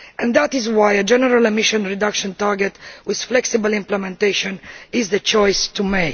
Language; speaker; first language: English; non-native, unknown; Romanian